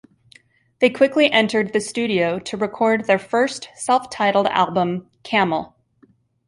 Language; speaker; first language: English; native; English